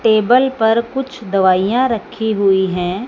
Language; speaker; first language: Hindi; non-native, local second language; Punjabi